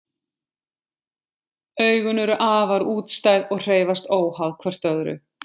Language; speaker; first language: Icelandic; native; Icelandic